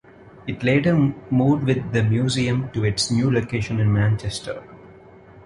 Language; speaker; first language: English; non-native, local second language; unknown